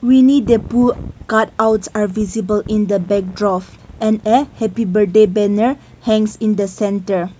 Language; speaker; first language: English; non-native, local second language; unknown